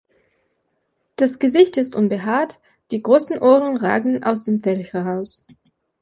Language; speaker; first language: German; non-native, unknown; Belarusian